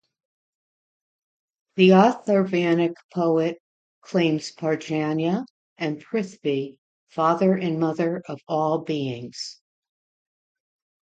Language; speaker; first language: English; native; English